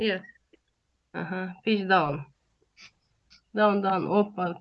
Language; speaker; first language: English; non-native, learner; Russian